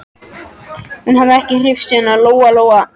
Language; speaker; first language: Icelandic; non-native, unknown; French